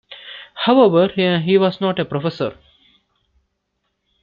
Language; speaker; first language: English; non-native, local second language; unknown